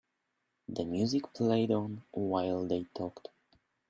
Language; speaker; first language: English; non-native, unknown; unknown